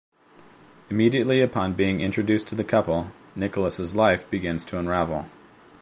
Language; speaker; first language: English; native; English